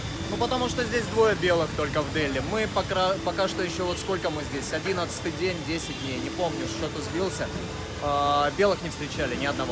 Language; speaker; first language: Russian; native; Russian